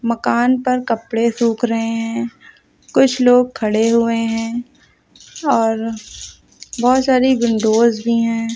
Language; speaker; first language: Hindi; native; Hindi